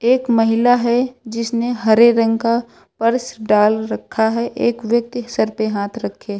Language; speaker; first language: Hindi; native; Hindi